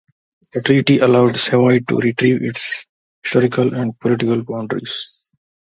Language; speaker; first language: English; non-native, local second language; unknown